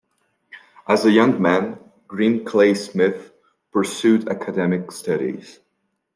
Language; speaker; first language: English; non-native, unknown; French